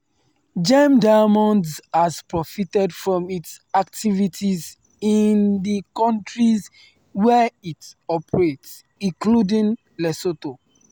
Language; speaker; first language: English; non-native, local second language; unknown